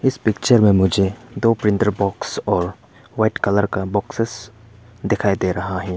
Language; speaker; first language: Hindi; non-native, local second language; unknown